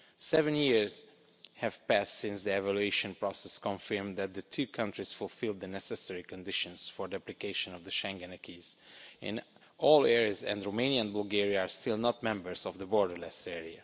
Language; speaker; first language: English; non-native, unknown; Romanian